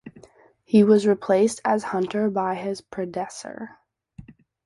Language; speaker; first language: English; native; English